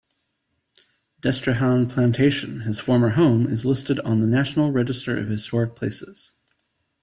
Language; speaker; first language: English; native; English